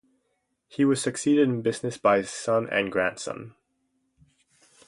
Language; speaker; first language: English; native; English